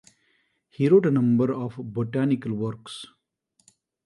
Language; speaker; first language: English; non-native, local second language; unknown